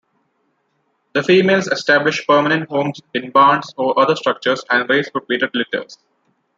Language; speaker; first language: English; non-native, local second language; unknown